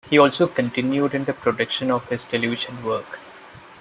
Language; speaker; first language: English; non-native, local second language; Malayalam